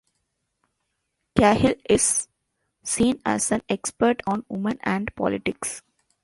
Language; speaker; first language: English; non-native, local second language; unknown